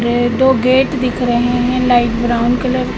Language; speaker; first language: Hindi; native; Hindi